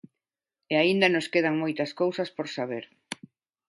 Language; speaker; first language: Galician; non-native, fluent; Spanish